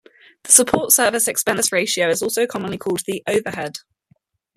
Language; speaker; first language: English; native; English